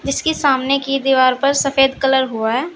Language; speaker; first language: Hindi; native; Hindi